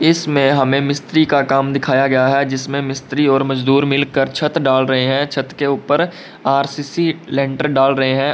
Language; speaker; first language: Hindi; native; Hindi